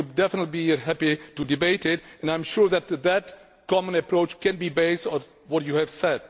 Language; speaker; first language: English; non-native, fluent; Czech